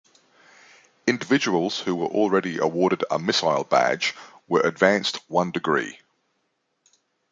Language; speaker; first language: English; native; English